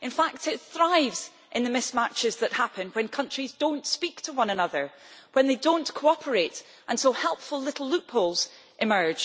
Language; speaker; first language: English; native; English